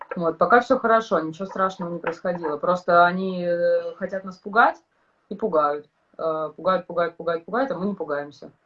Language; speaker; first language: Russian; native; Russian